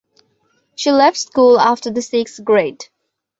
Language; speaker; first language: English; non-native, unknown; Bangla